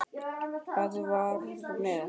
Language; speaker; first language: Icelandic; native; Icelandic